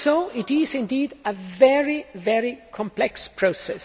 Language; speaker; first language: English; native; English